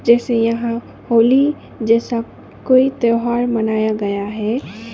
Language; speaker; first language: Hindi; non-native, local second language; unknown